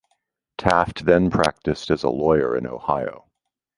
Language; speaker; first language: English; native; English